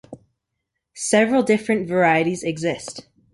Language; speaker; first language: English; native; English